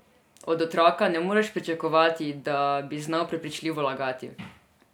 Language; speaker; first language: Slovenian; non-native, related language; Serbian